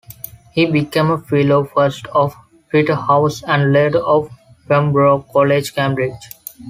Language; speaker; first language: English; non-native, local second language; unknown